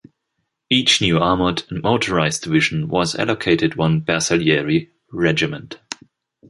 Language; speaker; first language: English; non-native, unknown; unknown